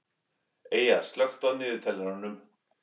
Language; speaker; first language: Icelandic; non-native, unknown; English